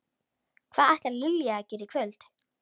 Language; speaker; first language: Icelandic; native; Icelandic